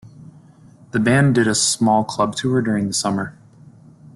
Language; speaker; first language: English; native; English